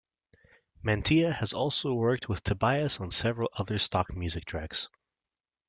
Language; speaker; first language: English; native; English